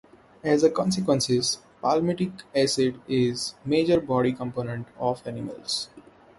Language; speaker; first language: English; non-native, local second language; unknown